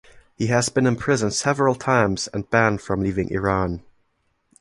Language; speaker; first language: English; non-native, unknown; German